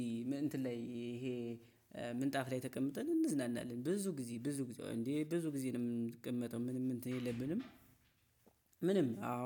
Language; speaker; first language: Amharic; native; Amharic